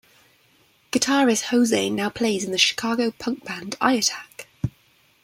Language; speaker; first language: English; native; English